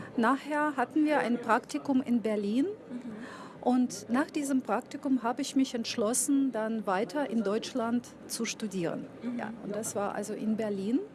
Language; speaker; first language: German; non-native, fluent; Russian